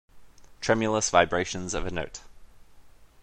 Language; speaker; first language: English; native; English